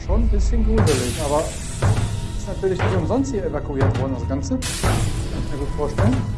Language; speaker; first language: German; native; German